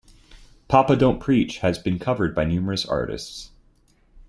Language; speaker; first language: English; native; English